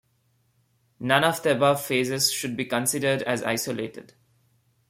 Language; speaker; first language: English; non-native, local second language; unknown